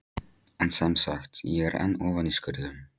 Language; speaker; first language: Icelandic; non-native, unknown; Polish